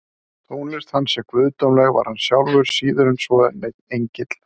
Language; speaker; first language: Icelandic; native; Icelandic